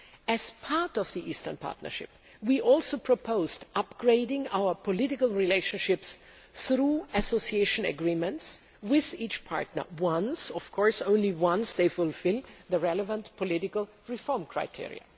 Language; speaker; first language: English; non-native, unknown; German